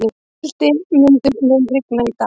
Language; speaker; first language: Icelandic; native; Icelandic